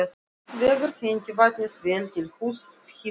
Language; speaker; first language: Icelandic; non-native, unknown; Russian